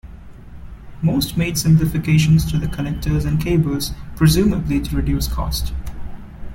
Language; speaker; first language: English; non-native, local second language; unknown